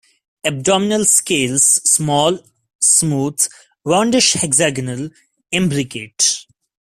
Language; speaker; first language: English; non-native, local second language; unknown